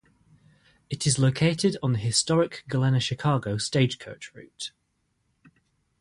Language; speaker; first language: English; native; English